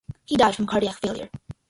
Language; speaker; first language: English; early bilingual, other home language; Malayalam